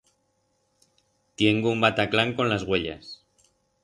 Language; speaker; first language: Aragonese; non-native, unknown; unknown